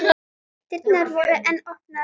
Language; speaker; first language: Icelandic; native; Icelandic